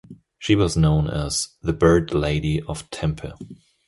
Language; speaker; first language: English; non-native, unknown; German